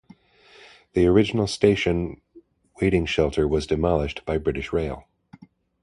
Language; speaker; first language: English; native; English